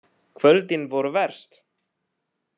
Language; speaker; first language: Icelandic; non-native, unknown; Italian